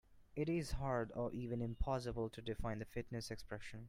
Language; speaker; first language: English; non-native, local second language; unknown